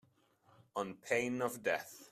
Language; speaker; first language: English; non-native, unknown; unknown